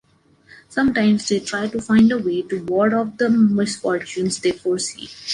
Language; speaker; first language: English; non-native, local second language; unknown